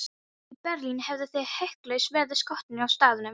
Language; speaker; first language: Icelandic; non-native, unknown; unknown